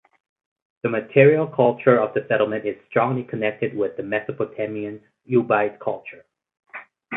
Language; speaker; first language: English; native; English